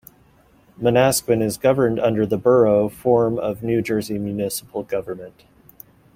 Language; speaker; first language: English; native; English